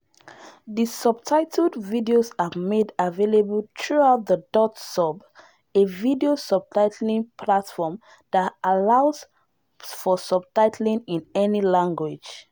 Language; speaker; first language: English; non-native, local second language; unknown